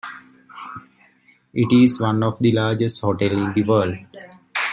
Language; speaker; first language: English; native; English